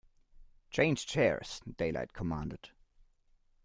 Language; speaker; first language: English; non-native, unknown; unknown